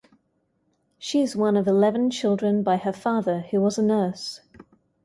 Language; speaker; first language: English; native; English